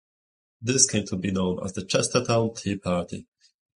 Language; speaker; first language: English; native; English